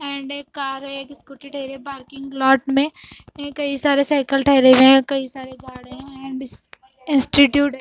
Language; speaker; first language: Hindi; non-native, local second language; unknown